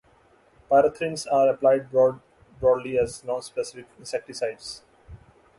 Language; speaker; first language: English; non-native, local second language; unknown